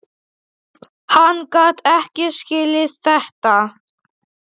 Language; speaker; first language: Icelandic; non-native, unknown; Polish